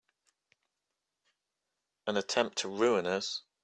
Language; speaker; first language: English; native; English